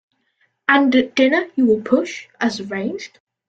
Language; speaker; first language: English; native; English